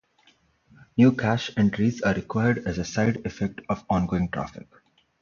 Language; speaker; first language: English; non-native, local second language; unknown